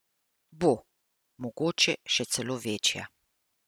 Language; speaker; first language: Slovenian; native; Slovenian